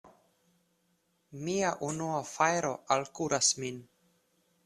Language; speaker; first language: Esperanto; non-native, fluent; Russian